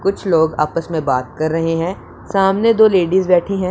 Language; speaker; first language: Hindi; non-native, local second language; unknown